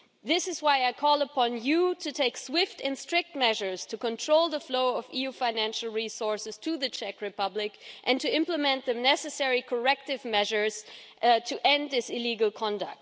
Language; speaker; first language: English; non-native, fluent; German